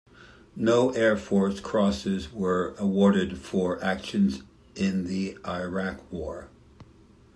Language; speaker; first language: English; native; English